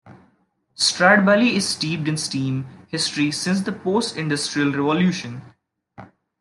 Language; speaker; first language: English; non-native, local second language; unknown